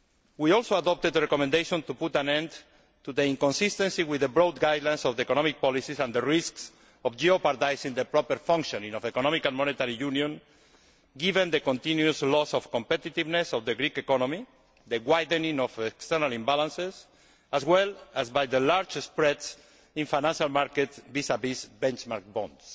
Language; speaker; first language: English; non-native, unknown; Spanish